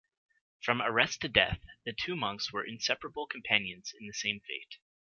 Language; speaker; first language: English; native; English